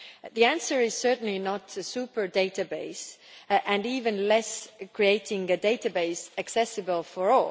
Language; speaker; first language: English; non-native, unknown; Estonian